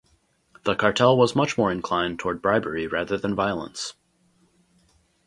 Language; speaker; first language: English; native; English